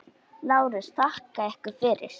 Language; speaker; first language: Icelandic; native; Icelandic